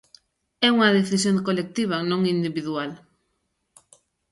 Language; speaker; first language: Galician; native; Galician